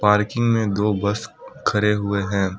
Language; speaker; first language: Hindi; non-native, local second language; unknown